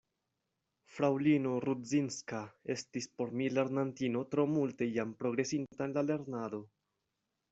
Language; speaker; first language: Esperanto; non-native, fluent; Spanish